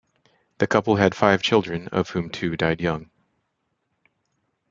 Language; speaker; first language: English; native; English